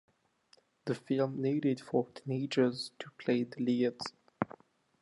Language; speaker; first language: English; non-native, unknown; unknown